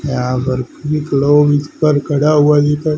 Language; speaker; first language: Hindi; native; Hindi